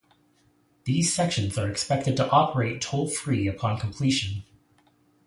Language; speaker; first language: English; native; English